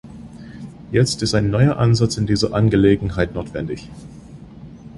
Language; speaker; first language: German; non-native, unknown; English